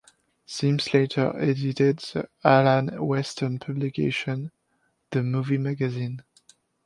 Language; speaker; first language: English; non-native, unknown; French